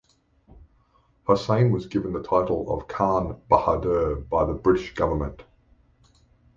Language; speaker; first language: English; native; English